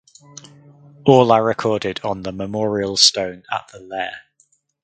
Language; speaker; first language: English; native; English